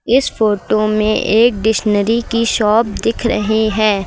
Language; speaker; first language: Hindi; native; Hindi